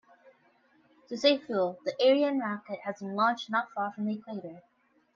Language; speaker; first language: English; native; English